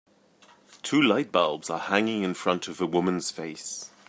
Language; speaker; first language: English; native; English